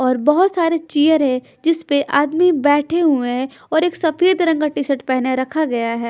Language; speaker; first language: Hindi; non-native, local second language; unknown